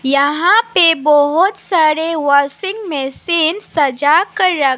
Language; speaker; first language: Hindi; non-native, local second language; Assamese